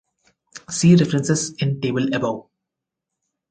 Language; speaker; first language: English; non-native, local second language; Telugu